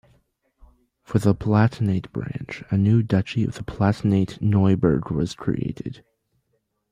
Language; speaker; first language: English; native; English